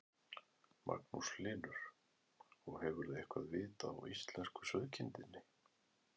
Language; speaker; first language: Icelandic; native; Icelandic